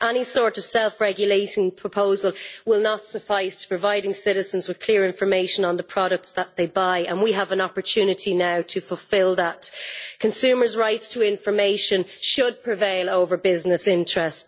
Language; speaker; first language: English; native; English